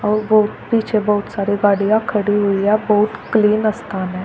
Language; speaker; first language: Hindi; native; Hindi